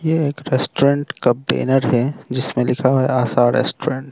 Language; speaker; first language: Hindi; non-native, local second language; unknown